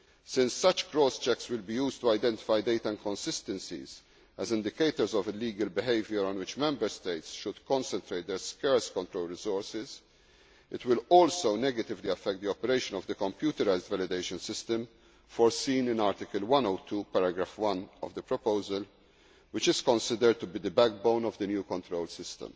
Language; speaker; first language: English; non-native, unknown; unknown